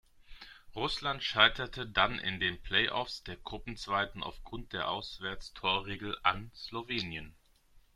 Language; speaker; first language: German; non-native, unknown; Greek